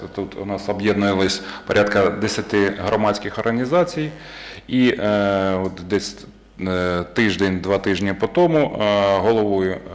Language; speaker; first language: Ukrainian; non-native, local second language; Russian